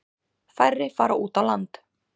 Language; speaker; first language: Icelandic; native; Icelandic